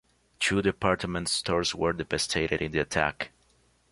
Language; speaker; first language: English; non-native, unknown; Spanish